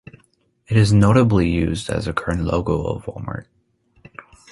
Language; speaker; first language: English; native; English